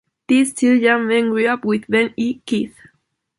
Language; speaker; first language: English; non-native, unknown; Spanish